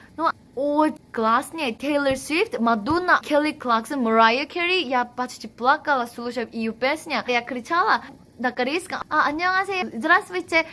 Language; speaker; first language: Russian; non-native, fluent; Korean